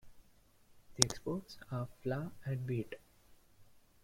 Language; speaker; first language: English; non-native, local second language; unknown